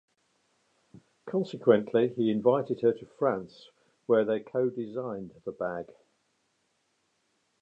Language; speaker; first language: English; native; English